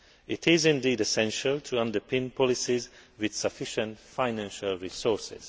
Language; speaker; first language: English; non-native, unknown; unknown